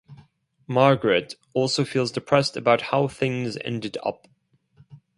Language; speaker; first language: English; non-native, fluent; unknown